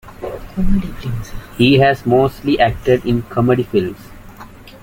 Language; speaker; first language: English; native; English